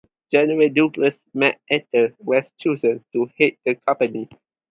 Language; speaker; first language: English; non-native, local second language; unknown